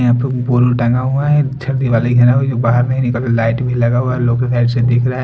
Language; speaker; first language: Hindi; non-native, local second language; Bhojpuri